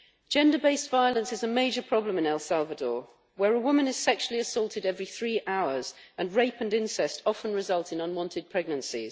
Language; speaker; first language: English; native; English